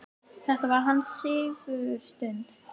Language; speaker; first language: Icelandic; native; Icelandic